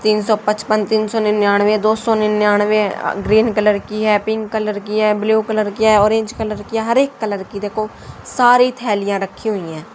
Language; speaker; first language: Hindi; native; Hindi